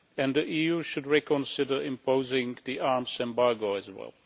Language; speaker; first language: English; non-native, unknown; Czech